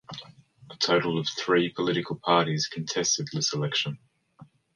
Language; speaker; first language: English; native; English